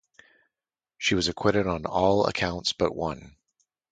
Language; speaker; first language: English; native; English